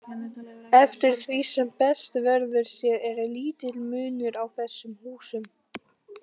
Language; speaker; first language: Icelandic; non-native, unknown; Polish